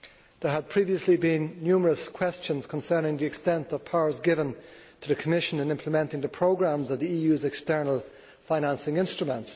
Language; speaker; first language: English; native; English